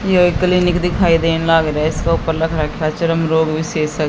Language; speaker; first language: Hindi; native; Hindi